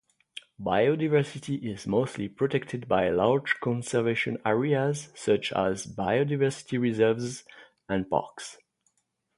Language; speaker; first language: English; native; English